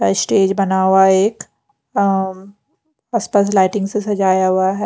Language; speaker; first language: Hindi; non-native, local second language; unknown